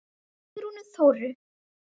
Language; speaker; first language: Icelandic; native; Icelandic